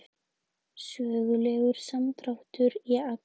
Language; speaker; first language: Icelandic; native; Icelandic